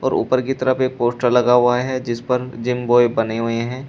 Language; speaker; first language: Hindi; native; Hindi